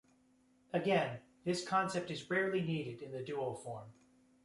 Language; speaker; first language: English; native; English